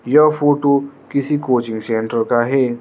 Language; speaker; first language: Hindi; non-native, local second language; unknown